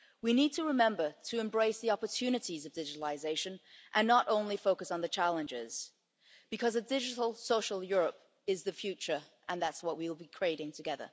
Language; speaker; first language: English; non-native, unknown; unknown